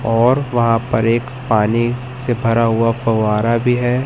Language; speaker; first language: Hindi; native; Hindi